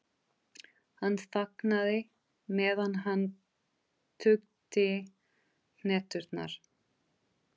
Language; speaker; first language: Icelandic; non-native, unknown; Portuguese